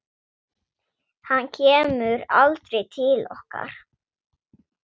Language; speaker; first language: Icelandic; non-native, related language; Swedish